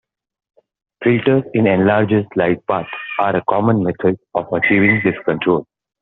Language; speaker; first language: English; non-native, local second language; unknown